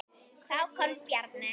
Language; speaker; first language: Icelandic; native; Icelandic